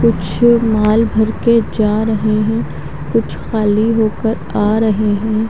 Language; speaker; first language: Hindi; native; Hindi